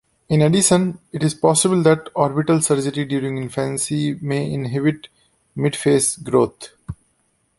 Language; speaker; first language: English; non-native, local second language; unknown